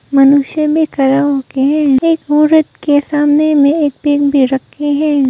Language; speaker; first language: Hindi; non-native, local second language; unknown